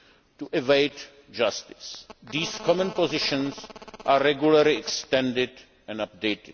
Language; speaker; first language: English; non-native, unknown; Czech